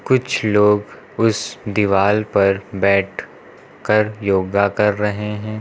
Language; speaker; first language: Hindi; native; Hindi